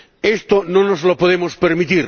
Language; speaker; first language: Spanish; non-native, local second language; Catalan